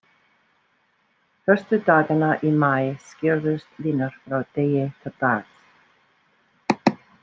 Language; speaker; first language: Icelandic; non-native, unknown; English